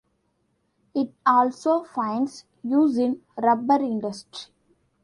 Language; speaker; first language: English; non-native, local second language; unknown